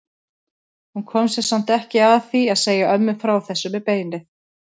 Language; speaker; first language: Icelandic; native; Icelandic